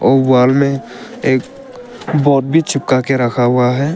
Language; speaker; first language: Hindi; non-native, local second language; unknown